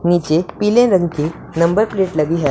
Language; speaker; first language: Hindi; non-native, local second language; Punjabi